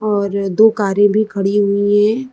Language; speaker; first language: Hindi; native; Hindi